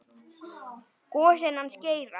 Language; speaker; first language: Icelandic; native; Icelandic